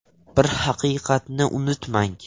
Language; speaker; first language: Uzbek; non-native, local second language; Russian